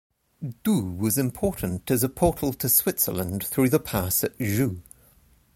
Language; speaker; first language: English; native; English